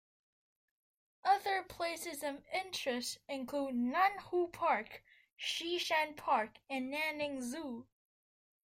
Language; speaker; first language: English; native; English